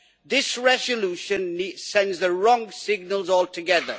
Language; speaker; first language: English; native; English